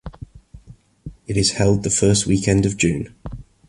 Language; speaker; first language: English; native; English